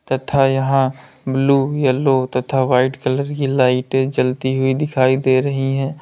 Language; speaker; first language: Hindi; native; Hindi